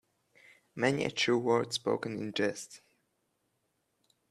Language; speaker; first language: English; native; English